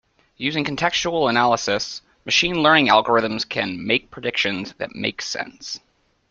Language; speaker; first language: English; native; English